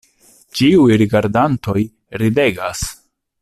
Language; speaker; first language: Esperanto; non-native, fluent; Italian